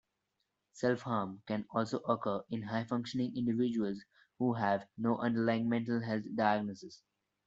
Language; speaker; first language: English; non-native, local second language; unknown